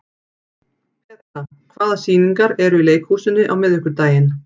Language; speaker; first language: Icelandic; native; Icelandic